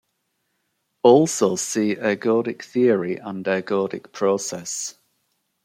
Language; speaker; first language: English; native; English